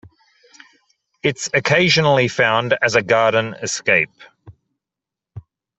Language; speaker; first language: English; native; English